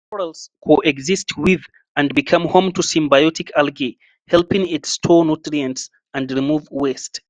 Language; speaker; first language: English; non-native, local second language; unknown